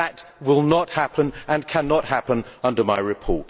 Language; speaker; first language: English; native; English